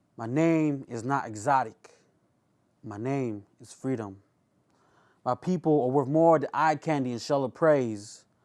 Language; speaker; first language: English; early bilingual, other home language; Hmong